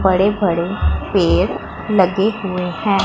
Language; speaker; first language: Hindi; non-native, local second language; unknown